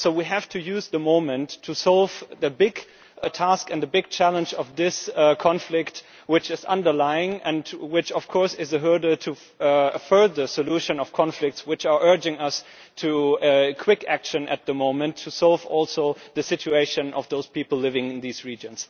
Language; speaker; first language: English; non-native, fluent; German